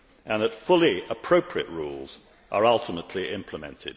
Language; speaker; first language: English; native; English